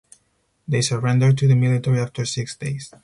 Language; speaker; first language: English; non-native, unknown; Spanish